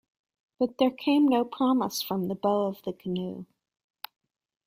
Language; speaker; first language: English; native; English